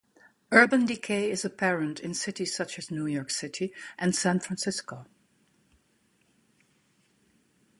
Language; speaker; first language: English; native; English